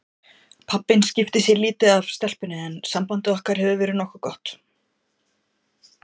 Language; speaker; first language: Icelandic; native; Icelandic